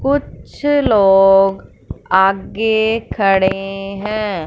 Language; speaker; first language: Hindi; non-native, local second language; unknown